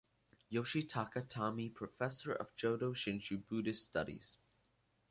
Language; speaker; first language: English; native; English